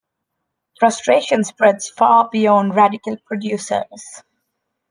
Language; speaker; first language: English; non-native, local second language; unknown